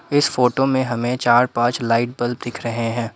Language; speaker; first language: Hindi; non-native, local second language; Assamese